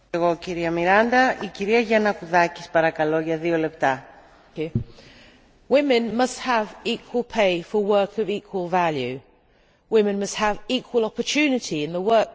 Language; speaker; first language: English; native; English